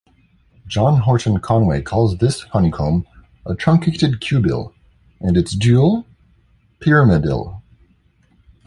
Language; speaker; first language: English; native; English